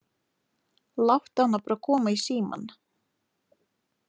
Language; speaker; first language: Icelandic; non-native, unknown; Lithuanian